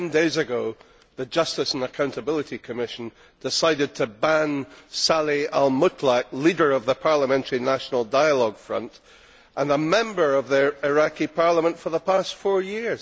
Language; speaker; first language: English; native; English